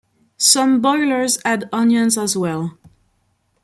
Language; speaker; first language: English; non-native, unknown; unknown